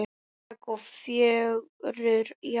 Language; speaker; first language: Icelandic; native; Icelandic